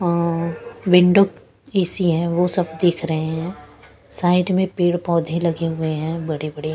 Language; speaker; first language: Hindi; non-native, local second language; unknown